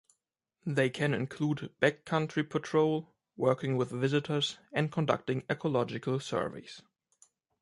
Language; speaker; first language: English; non-native, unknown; German